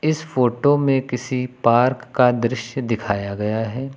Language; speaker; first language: Hindi; native; Hindi